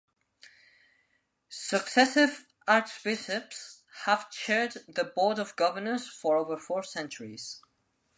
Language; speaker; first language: English; non-native, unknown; Spanish